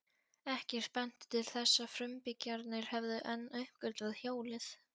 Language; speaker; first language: Icelandic; non-native, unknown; Polish